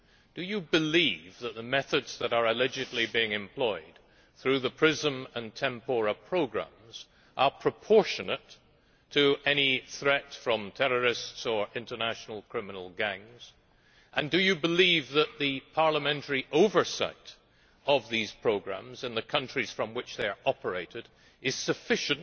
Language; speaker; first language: English; native; English